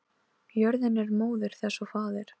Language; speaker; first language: Icelandic; non-native, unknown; Polish